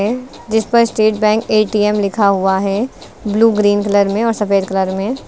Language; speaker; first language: Hindi; native; Hindi